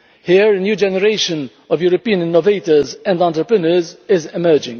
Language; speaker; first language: English; non-native, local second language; Maltese